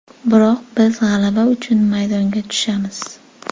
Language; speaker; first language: Uzbek; native; Uzbek